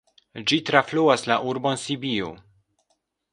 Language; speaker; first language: Esperanto; non-native, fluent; Polish